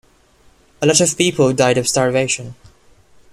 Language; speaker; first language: English; non-native, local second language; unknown